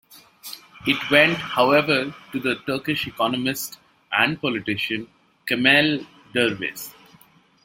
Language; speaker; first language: English; non-native, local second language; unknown